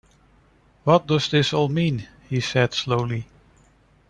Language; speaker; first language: English; non-native, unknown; Dutch